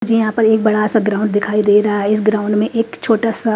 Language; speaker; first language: Hindi; native; Hindi